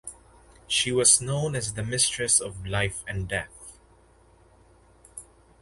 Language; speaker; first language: English; non-native, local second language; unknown